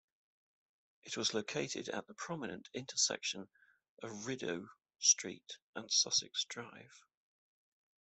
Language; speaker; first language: English; native; English